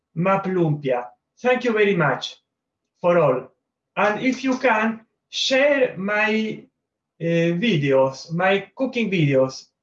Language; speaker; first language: English; non-native, learner; Italian